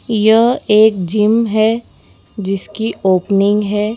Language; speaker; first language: Hindi; non-native, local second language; Gujarati